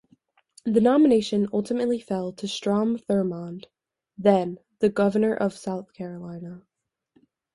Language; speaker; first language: English; native; English